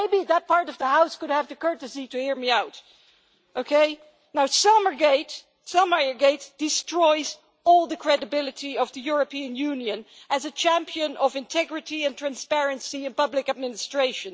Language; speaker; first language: English; non-native, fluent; Dutch